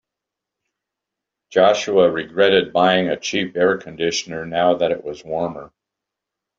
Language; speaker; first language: English; native; English